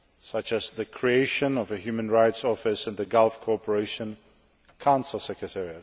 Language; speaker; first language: English; non-native, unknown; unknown